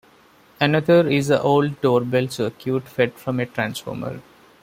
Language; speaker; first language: English; non-native, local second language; Malayalam